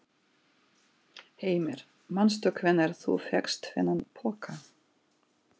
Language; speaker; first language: Icelandic; non-native, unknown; Russian